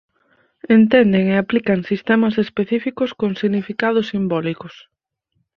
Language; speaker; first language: Galician; native; Galician